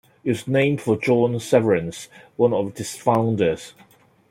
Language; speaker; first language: English; non-native, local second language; Cantonese